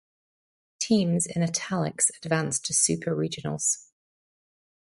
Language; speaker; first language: English; native; English